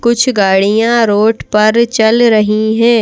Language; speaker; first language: Hindi; native; Hindi